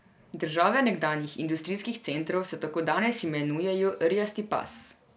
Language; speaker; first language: Slovenian; non-native, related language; Serbian